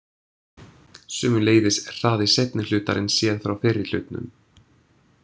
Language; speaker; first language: Icelandic; non-native, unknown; English